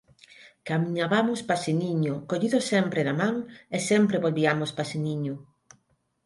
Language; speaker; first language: Galician; non-native, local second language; Spanish